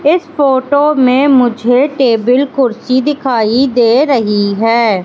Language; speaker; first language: Hindi; native; Hindi